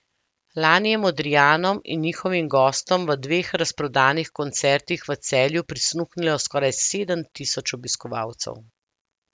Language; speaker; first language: Slovenian; native; Slovenian